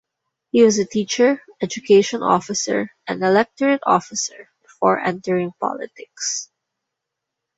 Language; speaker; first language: English; non-native, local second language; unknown